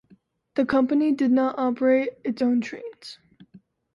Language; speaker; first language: English; native; English